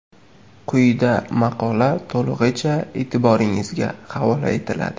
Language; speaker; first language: Uzbek; native; Uzbek